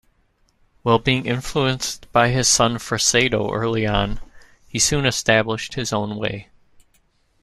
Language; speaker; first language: English; native; English